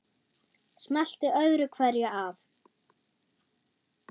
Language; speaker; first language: Icelandic; non-native, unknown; German